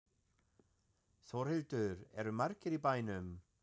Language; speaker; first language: Icelandic; non-native, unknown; German